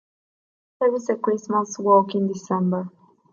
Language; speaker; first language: English; non-native, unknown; Spanish